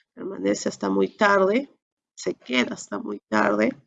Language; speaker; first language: Spanish; native; Spanish